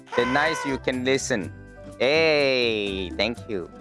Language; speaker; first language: English; non-native, learner; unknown